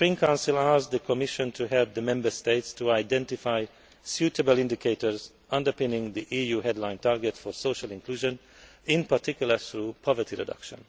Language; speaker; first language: English; non-native, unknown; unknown